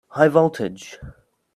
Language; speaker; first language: English; native; English